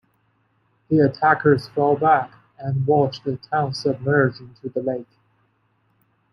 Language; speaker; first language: English; non-native, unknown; Chinese